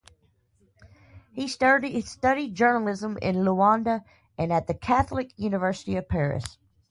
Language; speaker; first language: English; native; English